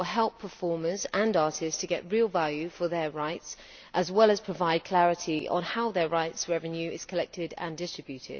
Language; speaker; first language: English; native; English